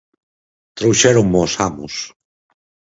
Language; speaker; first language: Galician; native; Galician